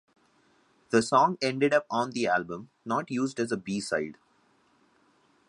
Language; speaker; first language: English; non-native, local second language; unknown